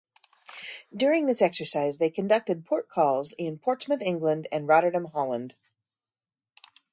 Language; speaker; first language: English; native; English